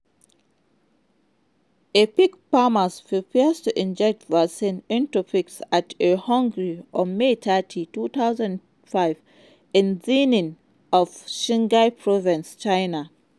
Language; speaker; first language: English; non-native, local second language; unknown